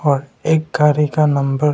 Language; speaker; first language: Hindi; non-native, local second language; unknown